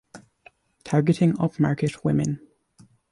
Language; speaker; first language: English; native; English